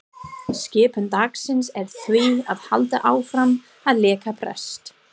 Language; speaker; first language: Icelandic; non-native, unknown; English